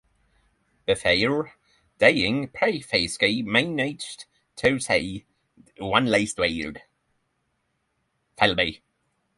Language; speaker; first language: English; non-native, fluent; Norwegian